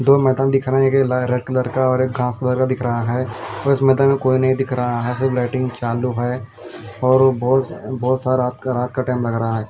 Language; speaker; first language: Hindi; non-native, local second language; Punjabi